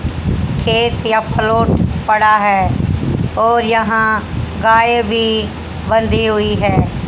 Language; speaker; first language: Hindi; native; Hindi